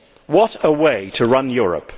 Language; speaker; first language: English; native; English